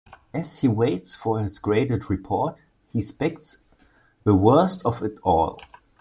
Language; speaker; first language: English; non-native, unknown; German